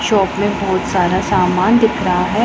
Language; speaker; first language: Hindi; non-native, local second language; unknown